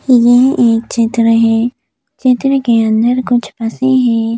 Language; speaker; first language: Hindi; native; Hindi